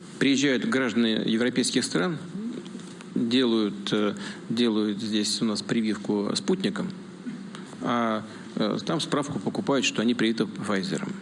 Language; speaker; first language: Russian; native; Russian